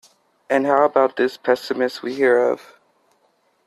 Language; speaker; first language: English; native; English